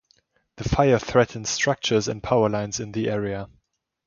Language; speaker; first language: English; non-native, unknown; German